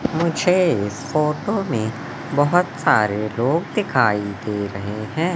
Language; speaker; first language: Hindi; native; Hindi